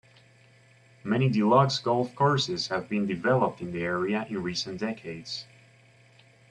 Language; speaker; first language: English; native; English